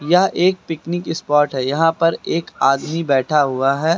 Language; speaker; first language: Hindi; native; Hindi